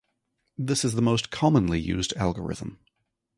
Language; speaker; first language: English; native; English